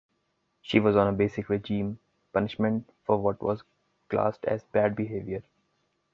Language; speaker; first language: English; non-native, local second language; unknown